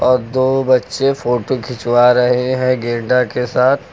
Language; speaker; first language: Hindi; native; Hindi